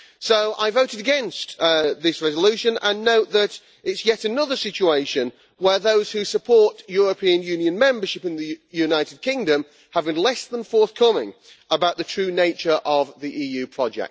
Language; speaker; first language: English; native; English